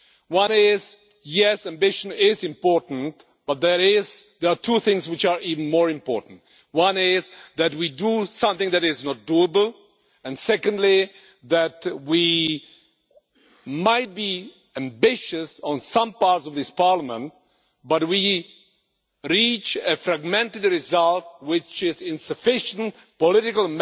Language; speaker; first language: English; non-native, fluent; Czech